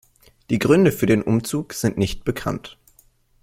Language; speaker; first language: German; native; German